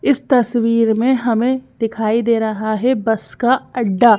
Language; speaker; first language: Hindi; native; Hindi